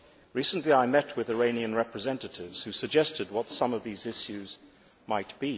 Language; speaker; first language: English; native; English